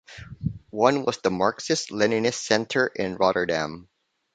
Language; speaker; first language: English; non-native, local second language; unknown